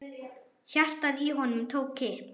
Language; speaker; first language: Icelandic; non-native, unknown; German